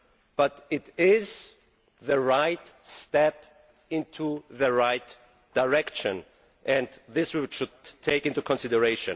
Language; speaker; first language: English; non-native, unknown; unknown